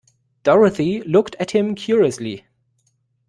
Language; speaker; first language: English; non-native, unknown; German